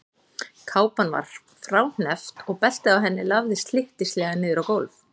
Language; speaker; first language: Icelandic; native; Icelandic